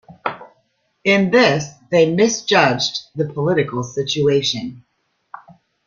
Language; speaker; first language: English; native; English